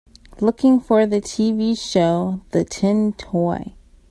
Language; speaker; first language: English; native; English